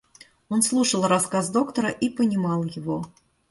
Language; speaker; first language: Russian; native; Russian